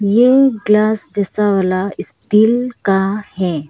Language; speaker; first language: Hindi; non-native, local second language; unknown